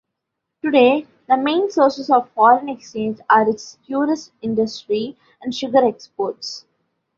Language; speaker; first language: English; non-native, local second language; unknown